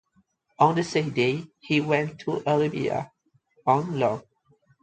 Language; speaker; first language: English; non-native, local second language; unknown